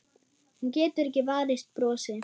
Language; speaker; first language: Icelandic; non-native, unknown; German